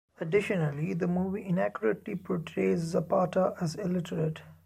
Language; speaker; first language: English; non-native, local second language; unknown